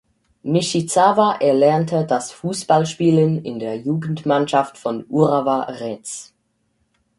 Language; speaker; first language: German; native; German